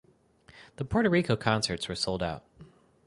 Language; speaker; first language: English; native; English